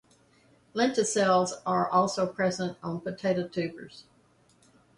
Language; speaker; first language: English; native; English